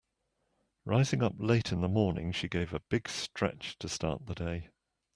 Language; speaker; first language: English; native; English